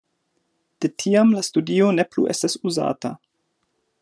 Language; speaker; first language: Esperanto; non-native, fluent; German